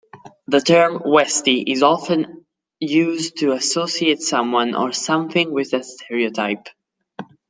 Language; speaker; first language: English; non-native, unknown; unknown